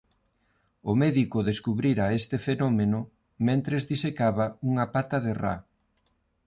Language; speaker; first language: Galician; non-native, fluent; Spanish